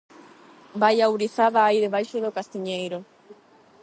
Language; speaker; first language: Galician; non-native, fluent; Spanish